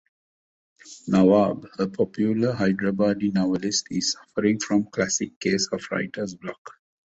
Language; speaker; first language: English; non-native, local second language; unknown